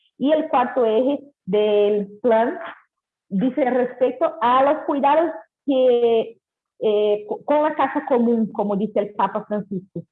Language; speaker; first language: Spanish; non-native, related language; Portuguese